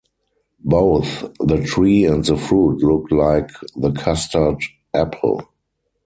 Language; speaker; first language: English; non-native, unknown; German